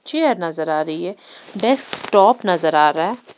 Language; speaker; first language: Hindi; non-native, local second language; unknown